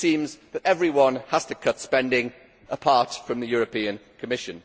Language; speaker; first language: English; native; English